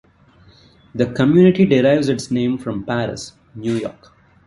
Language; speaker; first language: English; non-native, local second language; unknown